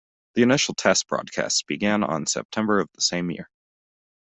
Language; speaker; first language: English; native; English